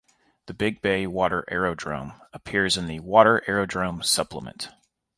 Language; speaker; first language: English; native; English